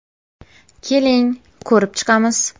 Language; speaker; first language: Uzbek; native; Uzbek